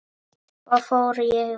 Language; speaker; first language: Icelandic; non-native, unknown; Polish